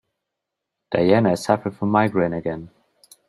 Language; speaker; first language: English; non-native, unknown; German